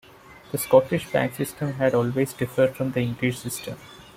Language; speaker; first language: English; non-native, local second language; Malayalam